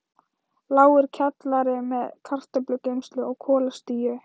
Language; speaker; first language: Icelandic; non-native, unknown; Thai